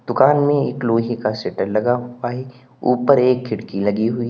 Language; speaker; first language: Hindi; native; Hindi